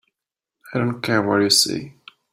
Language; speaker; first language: English; native; English